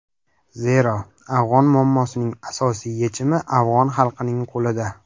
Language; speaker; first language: Uzbek; native; Uzbek